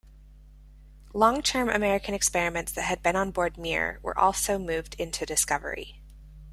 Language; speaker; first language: English; native; English